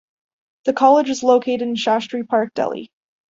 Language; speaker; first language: English; native; English